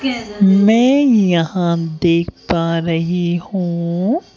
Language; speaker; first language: Hindi; native; Hindi